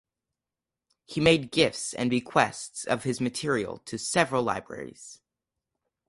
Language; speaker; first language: English; native; English